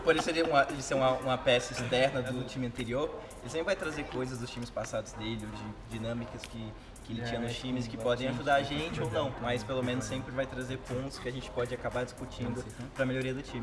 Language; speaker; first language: Portuguese; native; Portuguese